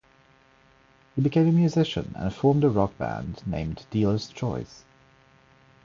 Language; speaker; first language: English; non-native, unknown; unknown